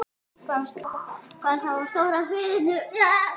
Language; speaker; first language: Icelandic; native; Icelandic